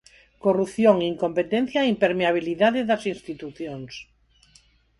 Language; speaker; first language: Galician; non-native, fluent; Spanish